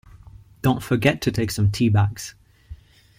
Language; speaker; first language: English; non-native, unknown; Ligurian